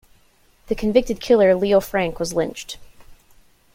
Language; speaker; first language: English; native; English